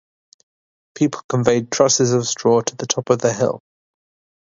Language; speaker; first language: English; native; English